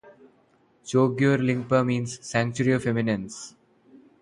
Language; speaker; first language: English; non-native, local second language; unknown